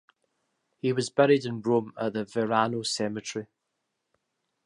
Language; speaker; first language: English; native; English